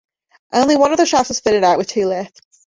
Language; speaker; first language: English; native; English